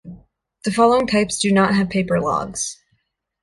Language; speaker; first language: English; native; English